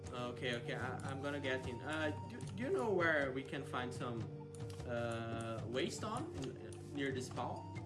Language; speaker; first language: English; non-native, fluent; Portuguese